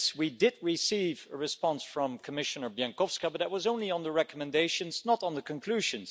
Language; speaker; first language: English; non-native, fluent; Dutch